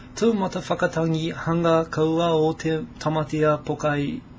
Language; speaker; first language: English; native; English